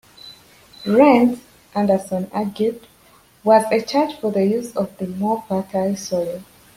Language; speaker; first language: English; native; English